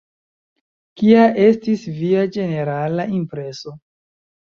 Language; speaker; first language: Esperanto; non-native, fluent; Chinese